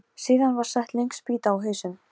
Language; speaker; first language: Icelandic; non-native, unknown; Polish